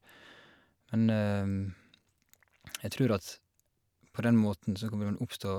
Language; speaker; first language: Norwegian; native; Norwegian